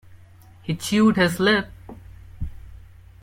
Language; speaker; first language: English; non-native, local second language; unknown